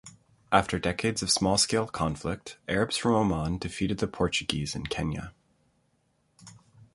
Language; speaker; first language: English; native; English